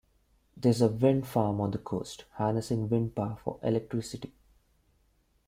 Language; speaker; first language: English; non-native, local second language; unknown